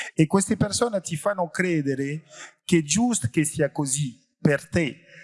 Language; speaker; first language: Italian; non-native, fluent; French